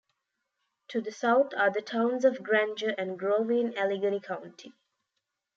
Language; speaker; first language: English; non-native, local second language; Tamil